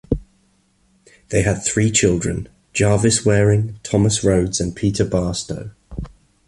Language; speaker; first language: English; native; English